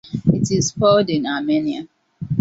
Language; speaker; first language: English; non-native, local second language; Hausa